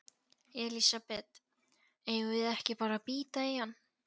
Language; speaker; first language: Icelandic; non-native, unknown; Polish